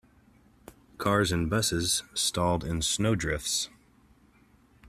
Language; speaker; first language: English; native; English